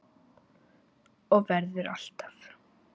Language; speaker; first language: Icelandic; native; Icelandic